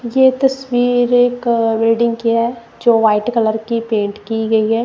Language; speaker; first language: Hindi; non-native, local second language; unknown